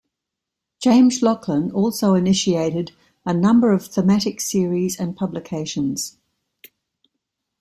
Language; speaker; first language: English; native; English